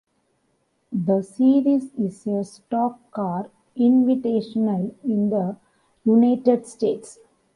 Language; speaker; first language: English; non-native, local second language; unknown